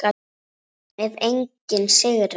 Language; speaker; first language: Icelandic; native; Icelandic